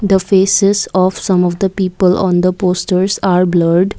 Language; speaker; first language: English; non-native, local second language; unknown